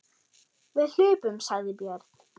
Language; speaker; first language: Icelandic; non-native, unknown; German